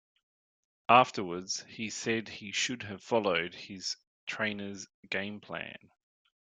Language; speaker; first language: English; native; English